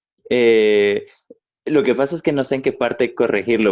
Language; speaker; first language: Spanish; native; Spanish